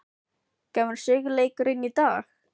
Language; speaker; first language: Icelandic; non-native, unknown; Filipino